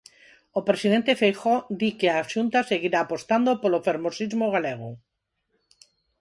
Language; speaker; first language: Galician; non-native, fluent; Spanish